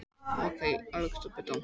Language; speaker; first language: Icelandic; native; Icelandic